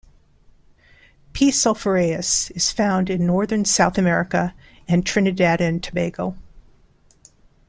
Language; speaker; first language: English; non-native, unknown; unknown